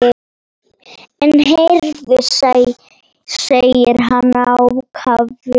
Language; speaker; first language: Icelandic; non-native, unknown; Polish